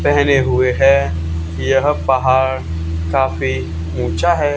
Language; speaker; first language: Hindi; native; Hindi